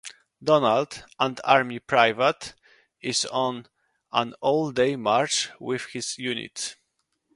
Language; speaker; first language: English; non-native, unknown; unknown